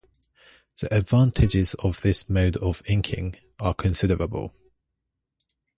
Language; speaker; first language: English; native; English